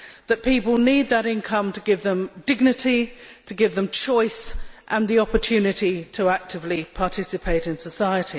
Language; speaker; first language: English; native; English